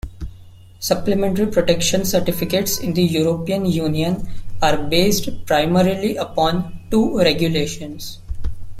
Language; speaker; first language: English; non-native, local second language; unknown